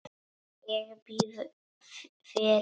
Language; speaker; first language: Icelandic; non-native, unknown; Polish